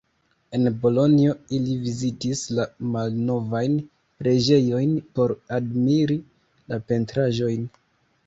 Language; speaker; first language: Esperanto; non-native, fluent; Kinyarwanda